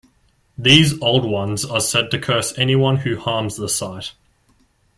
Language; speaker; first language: English; native; English